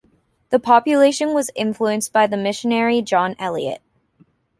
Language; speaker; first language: English; native; English